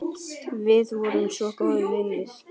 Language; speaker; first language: Icelandic; native; Icelandic